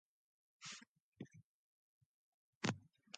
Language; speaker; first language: English; non-native, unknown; Mongolian